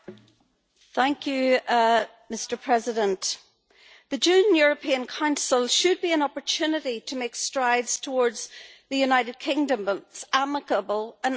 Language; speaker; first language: English; native; English